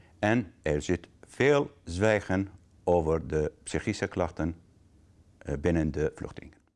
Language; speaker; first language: Dutch; non-native, fluent; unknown